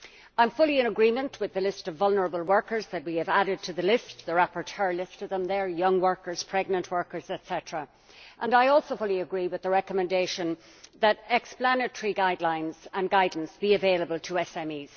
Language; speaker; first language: English; native; English